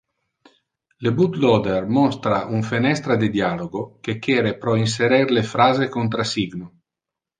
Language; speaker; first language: Interlingua; non-native, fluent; Italian